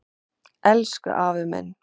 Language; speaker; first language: Icelandic; non-native, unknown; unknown